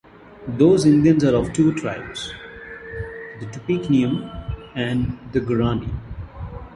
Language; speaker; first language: English; non-native, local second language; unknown